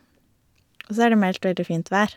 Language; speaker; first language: Norwegian; native; Norwegian